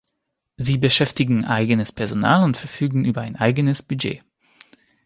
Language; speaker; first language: German; non-native, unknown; Hungarian